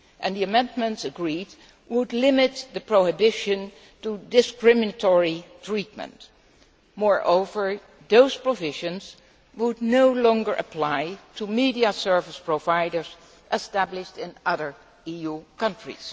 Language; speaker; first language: English; non-native, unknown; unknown